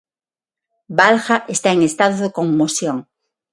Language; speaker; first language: Galician; non-native, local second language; Spanish